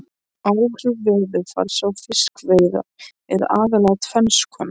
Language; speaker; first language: Icelandic; non-native, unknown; Polish